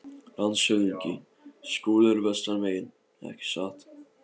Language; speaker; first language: Icelandic; non-native, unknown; Polish